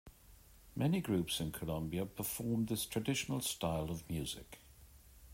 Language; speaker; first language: English; native; English